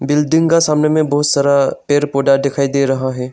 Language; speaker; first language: Hindi; non-native, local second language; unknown